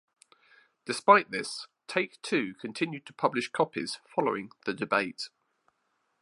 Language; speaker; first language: English; native; English